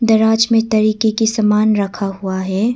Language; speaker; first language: Hindi; early bilingual, other home language; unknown